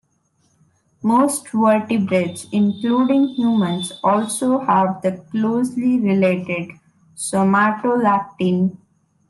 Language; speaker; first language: English; non-native, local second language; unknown